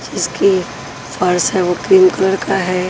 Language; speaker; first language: Hindi; non-native, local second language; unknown